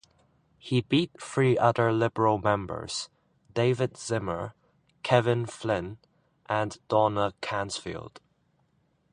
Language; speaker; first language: English; non-native, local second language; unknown